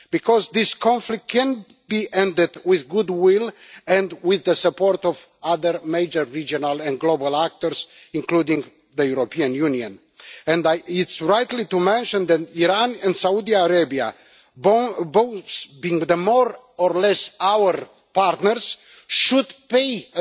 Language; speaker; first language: English; non-native, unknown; Romanian